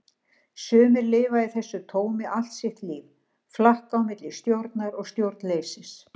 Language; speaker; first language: Icelandic; native; Icelandic